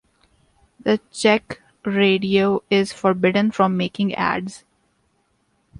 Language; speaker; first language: English; non-native, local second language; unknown